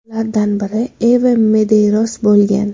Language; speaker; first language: Uzbek; native; Uzbek